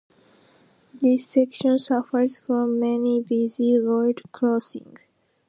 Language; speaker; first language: English; non-native, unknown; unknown